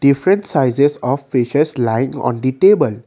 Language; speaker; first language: English; non-native, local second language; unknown